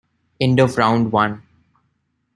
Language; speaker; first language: English; non-native, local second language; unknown